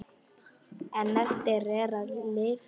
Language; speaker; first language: Icelandic; non-native, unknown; Polish